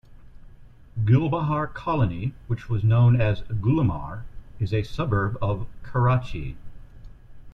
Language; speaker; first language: English; native; English